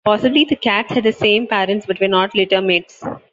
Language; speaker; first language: English; non-native, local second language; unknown